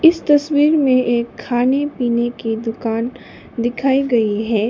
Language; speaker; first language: Hindi; non-native, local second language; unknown